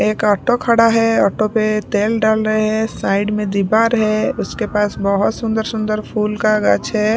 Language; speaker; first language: Hindi; non-native, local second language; Punjabi